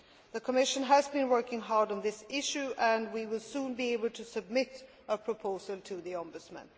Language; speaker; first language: English; non-native, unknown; Swedish